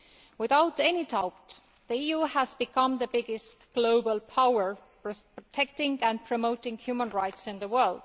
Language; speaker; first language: English; non-native, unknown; Estonian